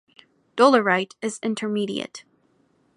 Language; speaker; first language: English; native; English